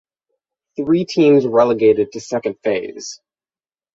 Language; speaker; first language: English; native; English